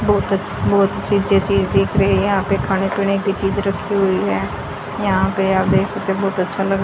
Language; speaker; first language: Hindi; native; Hindi